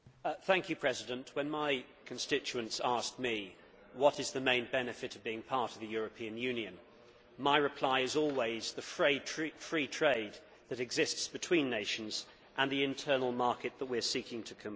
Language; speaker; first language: English; native; English